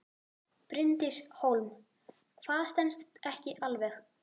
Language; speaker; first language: Icelandic; native; Icelandic